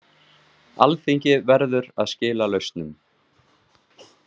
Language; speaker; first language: Icelandic; native; Icelandic